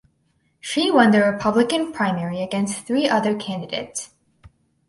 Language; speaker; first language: English; native; English